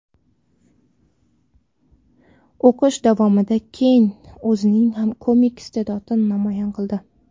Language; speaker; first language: Uzbek; non-native, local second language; Kara-Kalpak